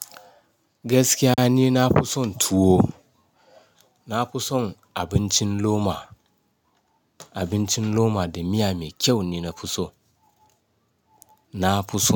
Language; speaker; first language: Hausa; non-native, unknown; Yoruba